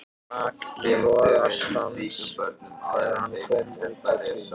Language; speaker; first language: Icelandic; non-native, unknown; Japanese